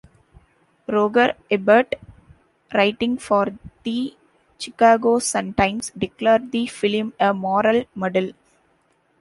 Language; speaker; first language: English; non-native, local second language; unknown